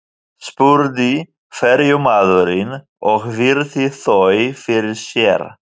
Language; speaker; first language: Icelandic; non-native, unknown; Polish